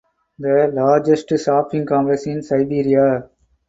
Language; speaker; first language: English; non-native, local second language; Tamil